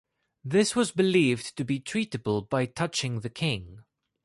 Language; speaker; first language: English; non-native, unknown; Greek